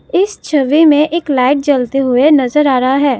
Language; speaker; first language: Hindi; non-native, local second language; Assamese